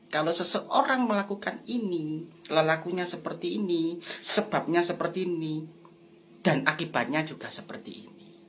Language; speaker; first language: Indonesian; non-native, local second language; Javanese